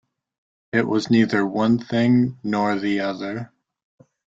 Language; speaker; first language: English; native; English